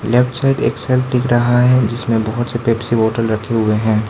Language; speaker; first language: Hindi; non-native, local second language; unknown